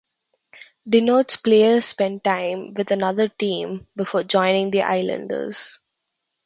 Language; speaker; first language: English; non-native, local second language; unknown